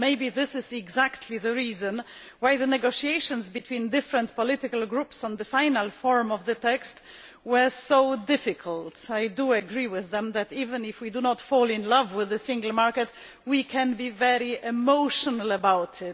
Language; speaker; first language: English; non-native, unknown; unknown